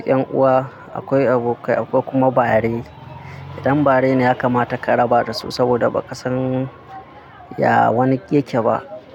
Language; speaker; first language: Hausa; non-native, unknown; Akan